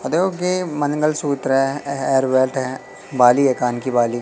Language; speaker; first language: Hindi; native; Hindi